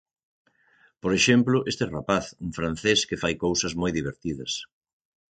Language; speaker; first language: Galician; native; Galician